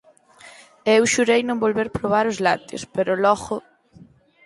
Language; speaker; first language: Galician; native; Galician